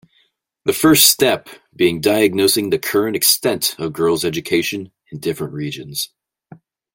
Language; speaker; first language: English; native; English